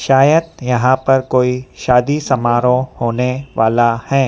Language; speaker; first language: Hindi; native; Hindi